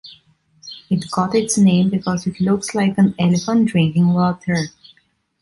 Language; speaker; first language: English; non-native, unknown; Italian